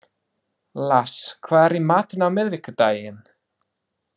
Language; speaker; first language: Icelandic; non-native, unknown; English